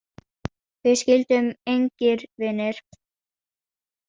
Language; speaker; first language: Icelandic; non-native, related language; Danish